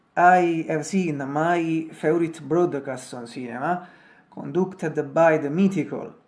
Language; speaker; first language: English; non-native, learner; Italian